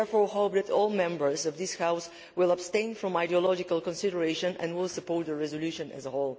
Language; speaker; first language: English; non-native, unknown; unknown